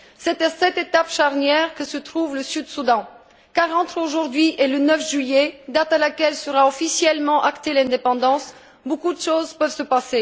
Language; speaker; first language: French; non-native, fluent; Bulgarian